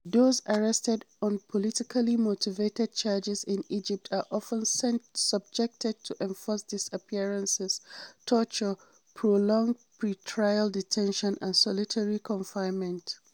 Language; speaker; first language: English; non-native, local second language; Hausa